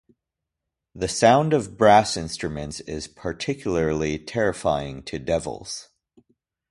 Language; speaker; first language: English; native; English